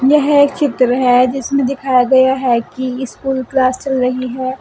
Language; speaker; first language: Hindi; native; Hindi